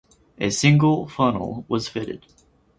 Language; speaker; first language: English; native; English